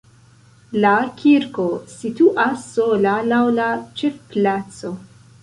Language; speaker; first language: Esperanto; non-native, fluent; Central Kurdish